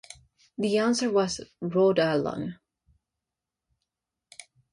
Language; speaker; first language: English; non-native, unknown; Spanish